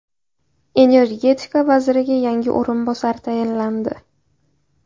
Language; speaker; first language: Uzbek; native; Uzbek